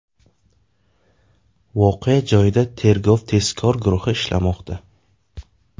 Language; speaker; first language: Uzbek; native; Uzbek